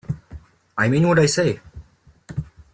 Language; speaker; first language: English; non-native, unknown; Polish